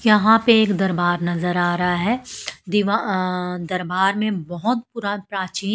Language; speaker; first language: Hindi; non-native, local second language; Punjabi